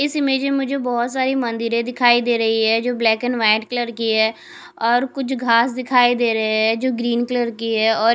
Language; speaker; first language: Hindi; non-native, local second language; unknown